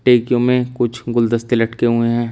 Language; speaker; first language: Hindi; native; Hindi